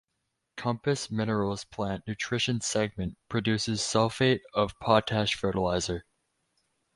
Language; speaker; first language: English; native; English